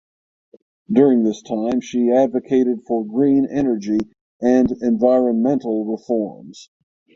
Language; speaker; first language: English; native; English